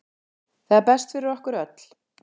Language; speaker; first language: Icelandic; native; Icelandic